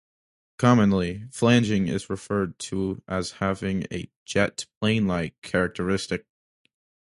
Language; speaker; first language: English; native; English